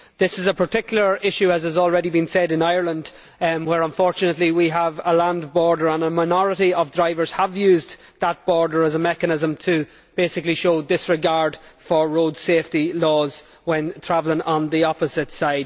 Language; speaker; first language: English; native; English